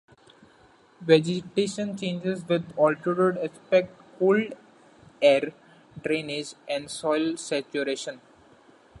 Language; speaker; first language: English; non-native, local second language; Marathi